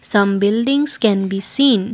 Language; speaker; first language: English; non-native, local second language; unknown